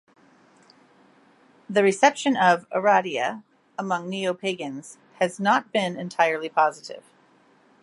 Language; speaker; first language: English; native; English